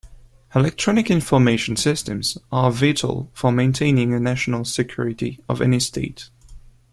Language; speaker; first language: English; non-native, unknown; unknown